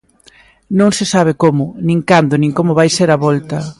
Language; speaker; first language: Galician; native; Galician